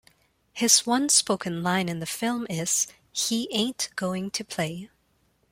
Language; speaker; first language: English; non-native, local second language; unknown